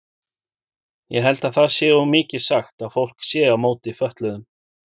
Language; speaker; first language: Icelandic; native; Icelandic